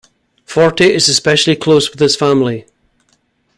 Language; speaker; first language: English; native; English